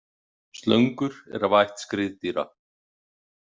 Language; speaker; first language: Icelandic; native; Icelandic